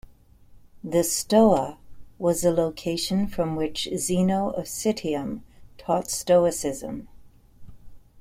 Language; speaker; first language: English; native; English